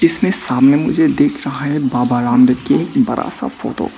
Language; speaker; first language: Hindi; non-native, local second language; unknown